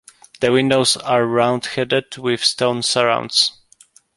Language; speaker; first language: English; non-native, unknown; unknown